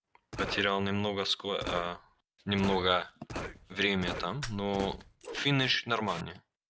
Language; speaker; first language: Russian; non-native, learner; English